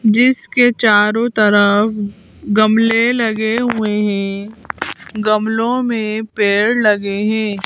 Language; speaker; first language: Hindi; native; Hindi